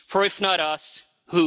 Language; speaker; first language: English; non-native, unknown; Swedish